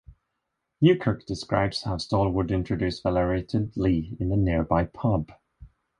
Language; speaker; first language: English; non-native, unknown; Swedish